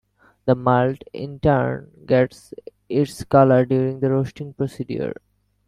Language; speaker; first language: English; non-native, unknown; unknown